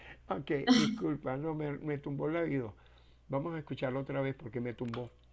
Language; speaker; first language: Spanish; native; Spanish